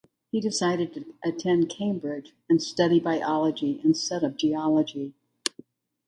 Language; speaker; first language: English; native; English